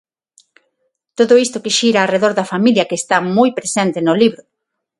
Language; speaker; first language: Galician; non-native, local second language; Spanish